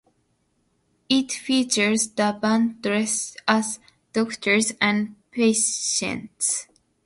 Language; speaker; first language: English; non-native, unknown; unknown